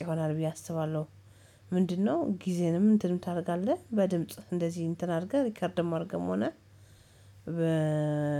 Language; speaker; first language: Amharic; native; Amharic